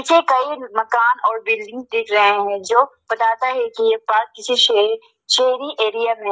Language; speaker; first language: Hindi; non-native, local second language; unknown